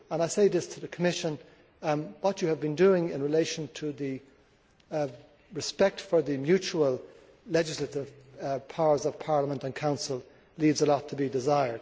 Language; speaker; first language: English; native; English